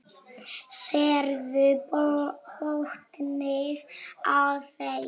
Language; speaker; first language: Icelandic; non-native, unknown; Polish